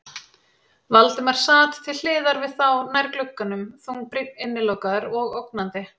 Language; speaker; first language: Icelandic; native; Icelandic